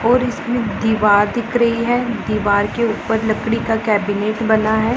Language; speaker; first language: Hindi; non-native, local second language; Punjabi